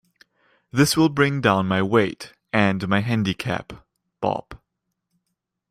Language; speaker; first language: English; non-native, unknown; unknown